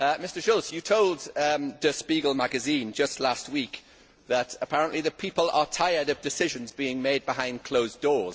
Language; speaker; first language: English; native; English